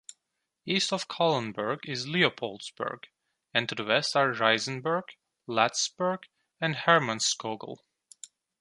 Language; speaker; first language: English; non-native, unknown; Turkish